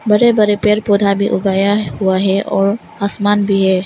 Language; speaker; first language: Hindi; non-native, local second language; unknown